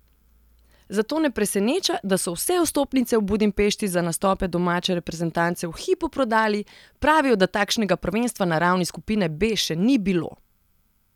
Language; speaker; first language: Slovenian; non-native, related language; Serbian